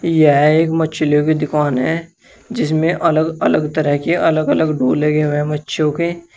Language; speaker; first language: Hindi; native; Hindi